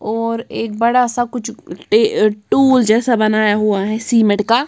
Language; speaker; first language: Hindi; non-native, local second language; Punjabi